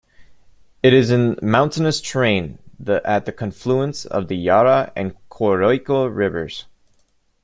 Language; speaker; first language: English; native; English